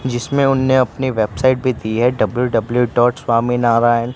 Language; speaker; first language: Hindi; non-native, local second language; Gujarati